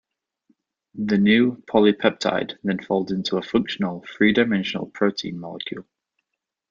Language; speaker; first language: English; native; English